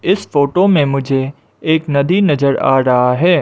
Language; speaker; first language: Hindi; non-native, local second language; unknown